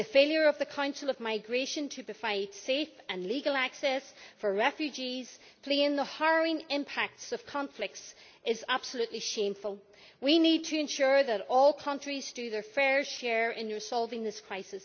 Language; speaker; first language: English; native; English